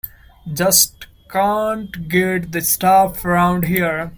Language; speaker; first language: English; non-native, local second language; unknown